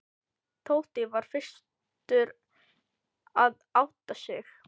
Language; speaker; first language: Icelandic; non-native, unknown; Filipino